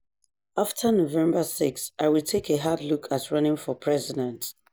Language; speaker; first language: English; non-native, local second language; Yoruba